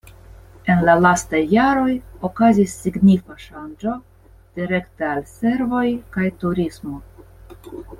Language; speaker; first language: Esperanto; non-native, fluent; Russian